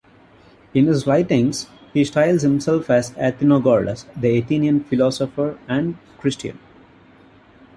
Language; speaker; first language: English; non-native, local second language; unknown